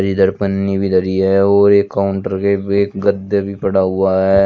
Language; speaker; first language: Hindi; native; Hindi